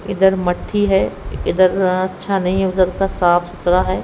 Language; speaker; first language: Hindi; native; Hindi